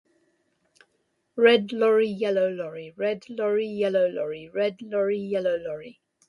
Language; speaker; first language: English; native; English